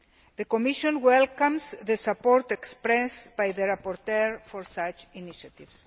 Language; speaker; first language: English; non-native, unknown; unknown